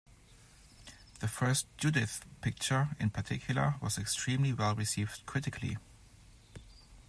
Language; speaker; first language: English; non-native, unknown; German